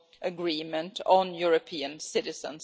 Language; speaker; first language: English; non-native, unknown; Swedish